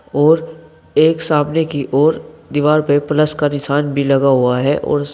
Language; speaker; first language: Hindi; native; Hindi